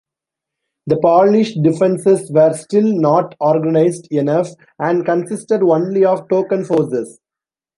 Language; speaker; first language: English; non-native, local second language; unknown